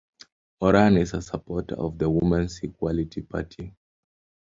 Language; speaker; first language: English; non-native, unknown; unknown